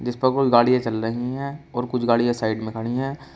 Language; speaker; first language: Hindi; native; Hindi